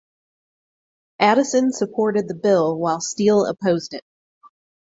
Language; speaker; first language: English; native; English